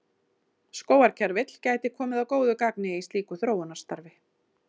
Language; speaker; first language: Icelandic; native; Icelandic